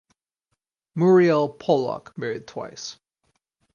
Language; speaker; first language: English; native; English